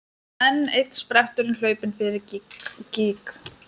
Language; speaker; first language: Icelandic; non-native, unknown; Lithuanian